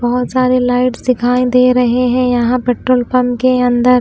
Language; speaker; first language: Hindi; non-native, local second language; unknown